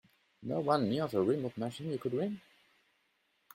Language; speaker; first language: English; non-native, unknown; French